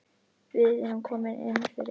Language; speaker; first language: Icelandic; native; Icelandic